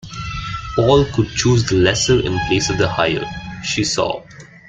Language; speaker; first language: English; non-native, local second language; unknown